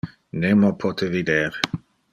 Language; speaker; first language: Interlingua; non-native, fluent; Dutch